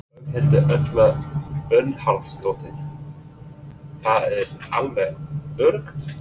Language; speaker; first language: Icelandic; non-native, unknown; English